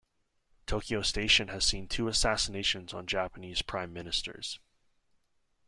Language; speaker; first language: English; native; English